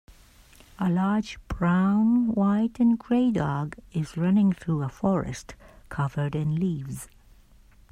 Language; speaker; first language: English; native; English